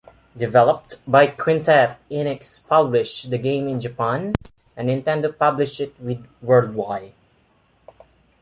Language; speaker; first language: English; non-native, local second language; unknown